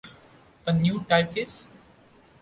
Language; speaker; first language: English; non-native, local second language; Marathi